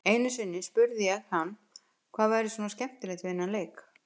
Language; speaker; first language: Icelandic; native; Icelandic